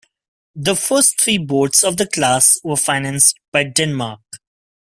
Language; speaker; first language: English; non-native, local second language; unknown